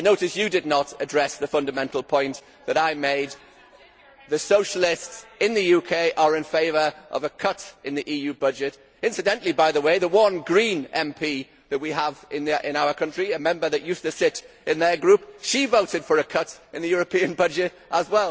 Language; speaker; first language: English; native; English